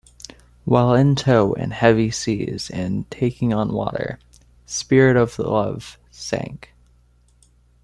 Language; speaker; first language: English; native; English